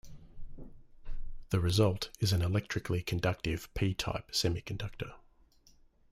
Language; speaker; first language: English; native; English